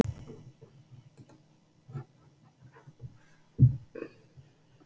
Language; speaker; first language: Icelandic; non-native, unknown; English